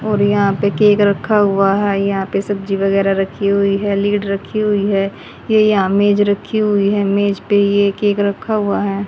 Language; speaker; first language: Hindi; native; Hindi